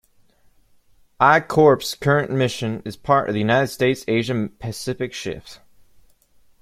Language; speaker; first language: English; native; English